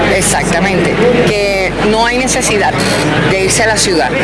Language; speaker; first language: Spanish; native; Spanish